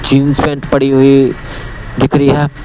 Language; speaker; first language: Hindi; non-native, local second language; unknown